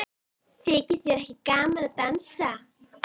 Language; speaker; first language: Icelandic; native; Icelandic